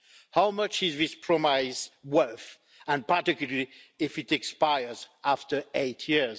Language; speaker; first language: English; non-native, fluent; French